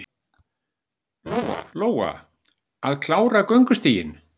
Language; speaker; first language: Icelandic; native; Icelandic